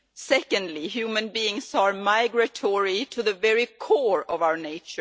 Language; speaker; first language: English; non-native, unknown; Swedish